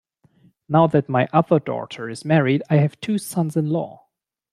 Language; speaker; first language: English; non-native, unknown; German